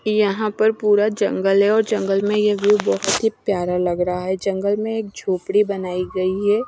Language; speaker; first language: Hindi; non-native, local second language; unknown